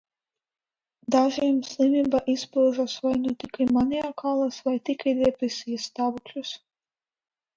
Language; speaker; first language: Latvian; non-native, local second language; Russian